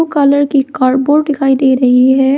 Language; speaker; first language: Hindi; non-native, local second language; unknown